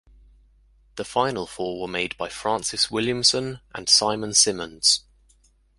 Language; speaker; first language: English; native; English